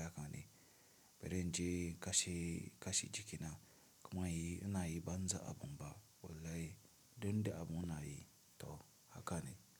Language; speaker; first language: Hausa; non-native, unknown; Tiv